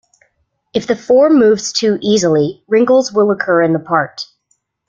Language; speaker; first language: English; native; English